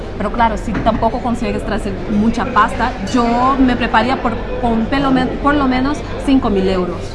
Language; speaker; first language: Spanish; non-native, related language; Portuguese